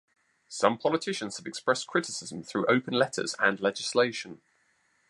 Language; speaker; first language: English; native; English